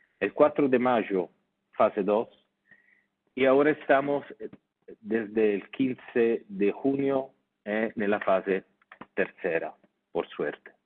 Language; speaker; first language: Spanish; non-native, fluent; Italian